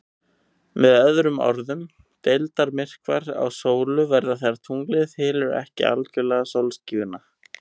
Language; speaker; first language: Icelandic; native; Icelandic